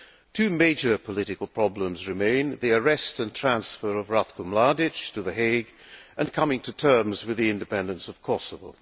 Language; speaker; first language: English; non-native, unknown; Hungarian